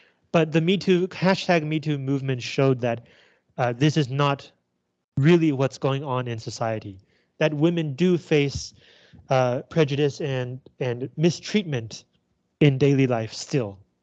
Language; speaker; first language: English; non-native, fluent; Chinese